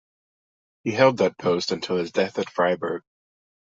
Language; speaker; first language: English; non-native, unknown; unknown